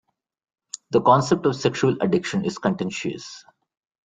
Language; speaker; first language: English; non-native, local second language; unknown